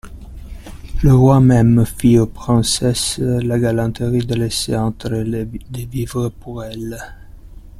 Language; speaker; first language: French; non-native, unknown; Italian